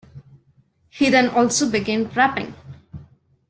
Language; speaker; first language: English; non-native, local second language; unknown